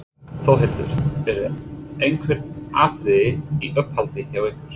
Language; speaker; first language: Icelandic; non-native, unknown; English